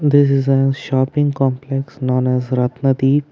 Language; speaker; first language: English; non-native, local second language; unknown